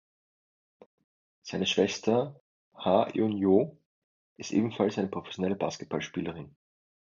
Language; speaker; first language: German; native; German